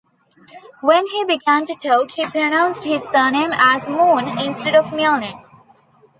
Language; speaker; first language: English; non-native, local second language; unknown